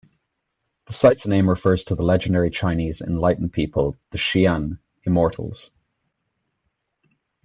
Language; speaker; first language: English; native; English